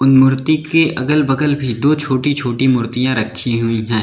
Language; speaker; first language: Hindi; native; Hindi